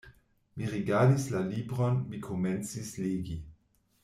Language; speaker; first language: Esperanto; non-native, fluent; German